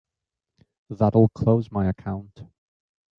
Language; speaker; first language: English; native; English